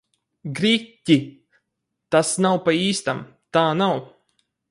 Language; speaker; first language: Latvian; native; Latvian